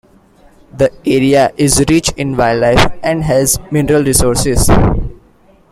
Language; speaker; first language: English; non-native, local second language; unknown